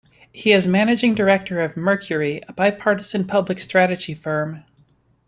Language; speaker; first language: English; native; English